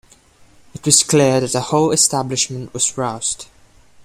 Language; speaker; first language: English; non-native, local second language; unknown